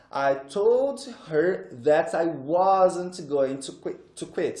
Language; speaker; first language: English; non-native, fluent; Portuguese